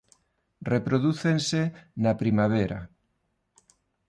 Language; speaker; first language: Galician; non-native, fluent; Spanish